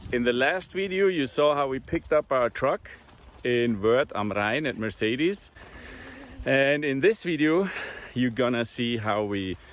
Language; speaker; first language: English; non-native, fluent; German